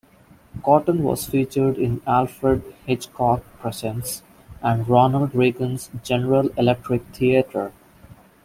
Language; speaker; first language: English; non-native, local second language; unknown